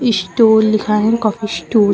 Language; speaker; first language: Hindi; native; Hindi